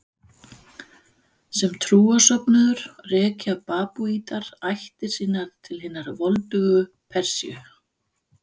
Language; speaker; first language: Icelandic; non-native, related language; Danish